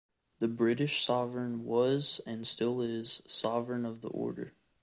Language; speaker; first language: English; native; English